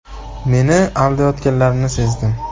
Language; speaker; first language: Uzbek; native; Uzbek